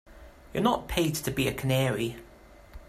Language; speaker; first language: English; native; English